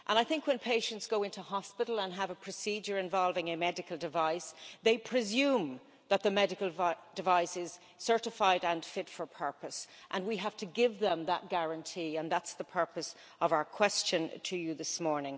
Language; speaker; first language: English; native; English